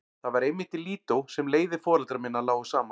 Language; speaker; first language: Icelandic; native; Icelandic